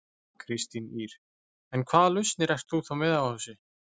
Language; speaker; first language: Icelandic; native; Icelandic